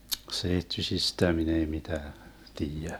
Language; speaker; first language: Finnish; early bilingual, heritage; Finnish